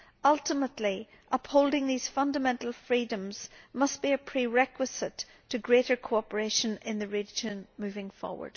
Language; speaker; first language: English; native; English